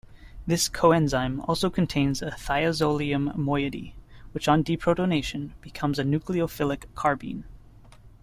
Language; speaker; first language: English; native; English